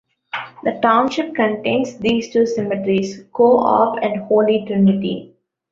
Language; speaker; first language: English; non-native, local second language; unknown